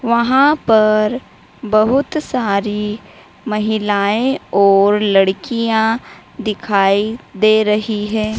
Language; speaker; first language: Hindi; native; Hindi